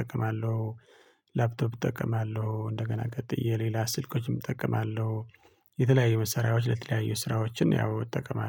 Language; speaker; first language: Amharic; non-native, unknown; Tigrinya